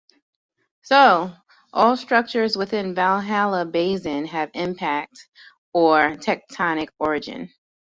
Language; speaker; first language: English; native; English